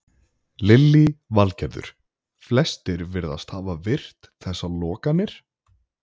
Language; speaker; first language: Icelandic; native; Icelandic